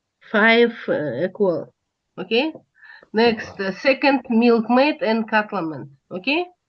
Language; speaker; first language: English; non-native, learner; Russian